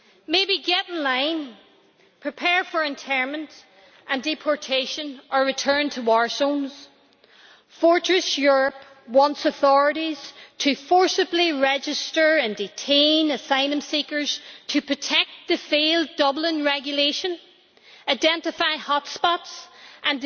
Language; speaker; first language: English; native; English